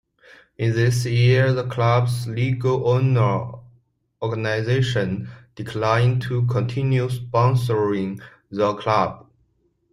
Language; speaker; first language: English; non-native, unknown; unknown